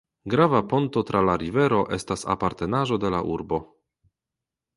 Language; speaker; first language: Esperanto; non-native, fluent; Polish